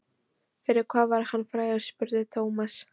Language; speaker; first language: Icelandic; non-native, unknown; Polish